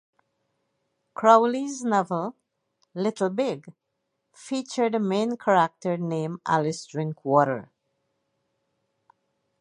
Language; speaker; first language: English; native; English